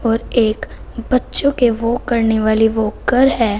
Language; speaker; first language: Hindi; non-native, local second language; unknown